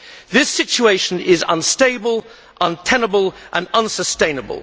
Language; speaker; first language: English; native; English